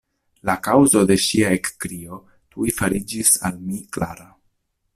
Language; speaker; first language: Esperanto; non-native, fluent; Italian